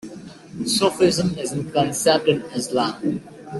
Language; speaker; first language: English; native; English